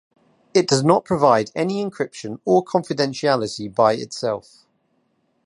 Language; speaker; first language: English; native; English